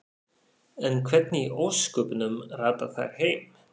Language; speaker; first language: Icelandic; non-native, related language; Faroese